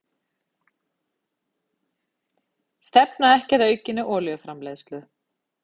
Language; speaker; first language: Icelandic; native; Icelandic